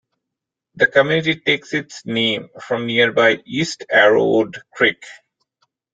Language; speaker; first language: English; non-native, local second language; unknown